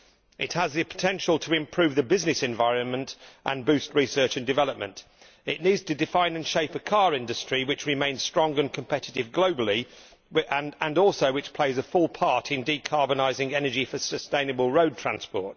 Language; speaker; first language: English; native; English